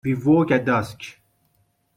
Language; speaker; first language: English; non-native, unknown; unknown